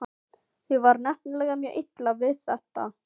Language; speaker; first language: Icelandic; non-native, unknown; Filipino